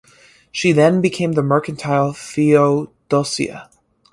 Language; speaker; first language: English; native; English